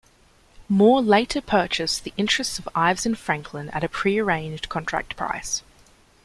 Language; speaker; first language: English; native; English